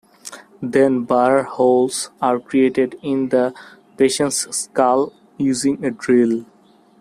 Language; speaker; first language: English; non-native, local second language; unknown